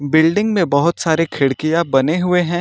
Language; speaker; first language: Hindi; native; Hindi